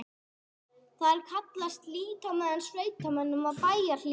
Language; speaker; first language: Icelandic; non-native, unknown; English